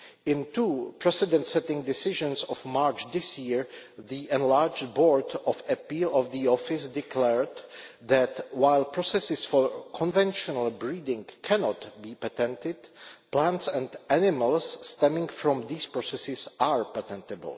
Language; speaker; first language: English; non-native, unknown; Czech